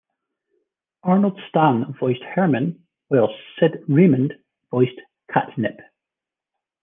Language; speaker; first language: English; native; English